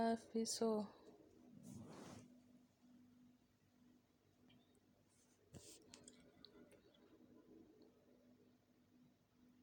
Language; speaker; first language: Hausa; native; Hausa